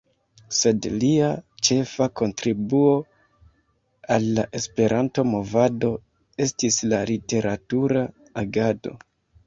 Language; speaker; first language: Esperanto; non-native, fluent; Kinyarwanda